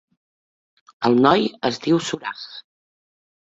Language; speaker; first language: Catalan; native; Catalan